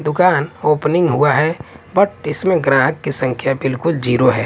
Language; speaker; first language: Hindi; non-native, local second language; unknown